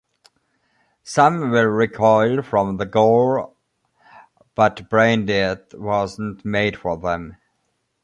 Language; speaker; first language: English; non-native, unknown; German